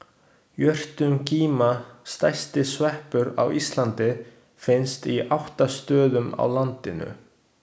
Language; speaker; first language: Icelandic; non-native, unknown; Chinese